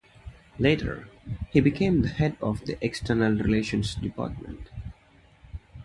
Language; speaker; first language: English; non-native, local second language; Tamil